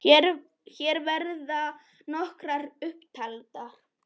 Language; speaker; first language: Icelandic; non-native, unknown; Polish